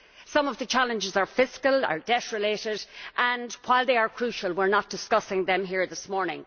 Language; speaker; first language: English; native; English